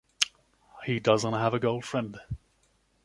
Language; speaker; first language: English; non-native, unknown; German